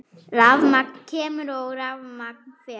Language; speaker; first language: Icelandic; non-native, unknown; German